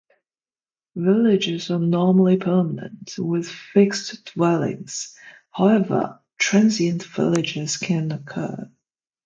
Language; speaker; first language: English; non-native, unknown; Chinese